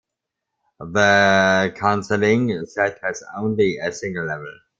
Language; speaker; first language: English; non-native, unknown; German